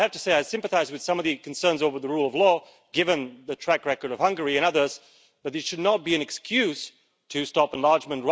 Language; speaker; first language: English; non-native, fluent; Slovak